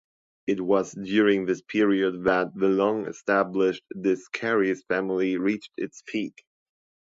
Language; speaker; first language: English; non-native, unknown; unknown